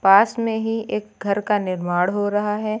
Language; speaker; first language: Hindi; native; Hindi